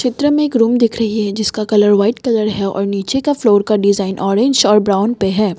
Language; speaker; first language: Hindi; non-native, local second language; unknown